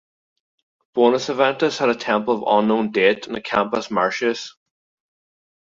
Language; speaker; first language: English; native; English